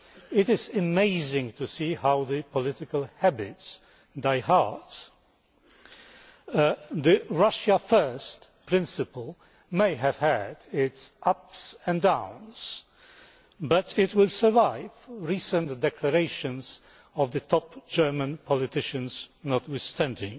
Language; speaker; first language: English; non-native, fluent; Polish